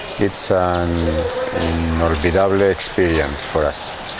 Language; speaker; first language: English; non-native, learner; Spanish